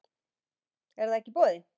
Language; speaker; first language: Icelandic; native; Icelandic